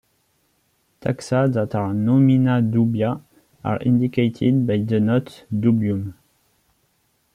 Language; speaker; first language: English; non-native, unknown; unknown